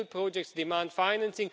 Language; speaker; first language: English; non-native, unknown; Romanian